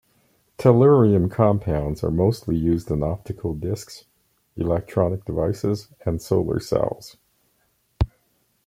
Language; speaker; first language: English; native; English